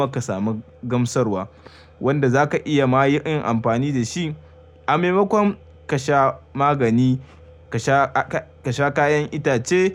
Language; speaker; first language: Hausa; native; Hausa